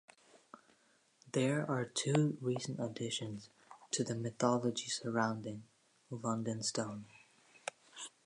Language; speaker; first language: English; native; English